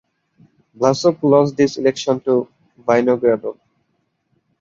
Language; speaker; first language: English; non-native, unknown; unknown